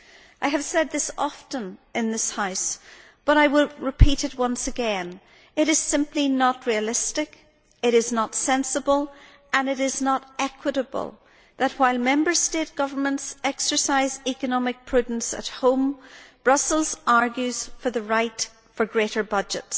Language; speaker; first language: English; native; English